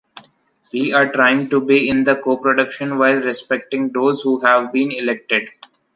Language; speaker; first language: English; non-native, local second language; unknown